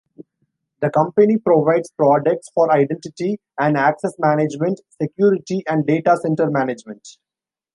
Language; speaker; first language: English; non-native, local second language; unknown